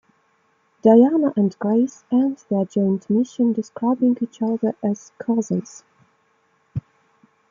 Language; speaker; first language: English; non-native, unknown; Russian